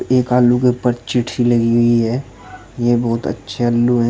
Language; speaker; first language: Hindi; native; Hindi